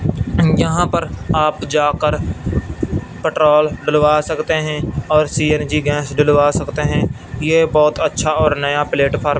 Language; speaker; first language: Hindi; non-native, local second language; Punjabi